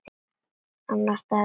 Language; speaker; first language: Icelandic; non-native, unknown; Latvian